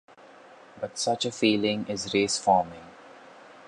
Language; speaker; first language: English; non-native, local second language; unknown